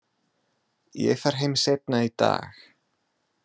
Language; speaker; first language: Icelandic; non-native, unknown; English